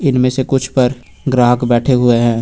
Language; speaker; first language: Hindi; native; Hindi